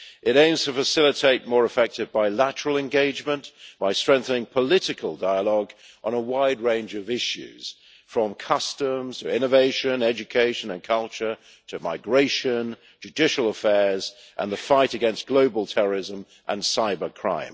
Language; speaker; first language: English; native; English